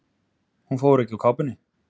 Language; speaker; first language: Icelandic; native; Icelandic